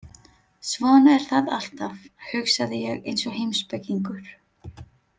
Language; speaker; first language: Icelandic; non-native, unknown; Filipino